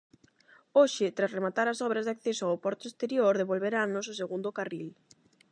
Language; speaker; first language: Galician; non-native, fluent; Spanish